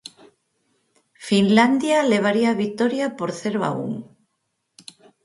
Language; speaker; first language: Galician; native; Galician